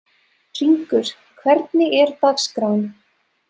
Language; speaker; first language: Icelandic; non-native, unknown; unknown